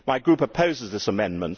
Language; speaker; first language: English; native; English